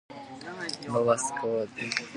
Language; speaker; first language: English; non-native, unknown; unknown